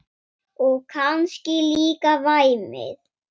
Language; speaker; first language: Icelandic; non-native, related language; Swedish